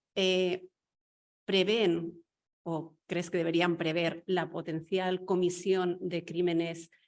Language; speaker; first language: Spanish; native; Spanish